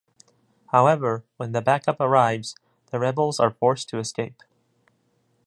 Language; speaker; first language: English; non-native, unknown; Japanese